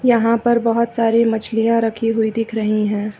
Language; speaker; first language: Hindi; native; Hindi